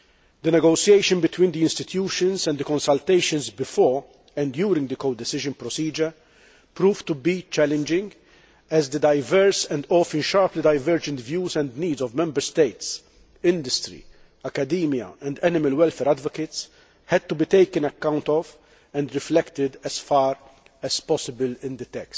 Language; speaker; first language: English; non-native, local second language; Maltese